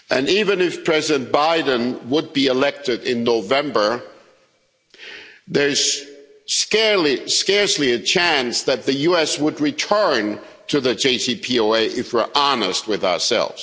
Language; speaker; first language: English; non-native, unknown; German